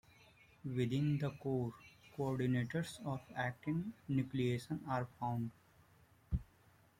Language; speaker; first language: English; non-native, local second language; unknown